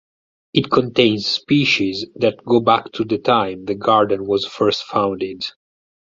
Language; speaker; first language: English; non-native, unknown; Italian